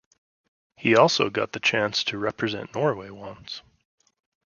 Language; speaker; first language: English; native; English